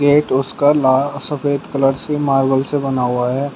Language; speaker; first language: Hindi; native; Hindi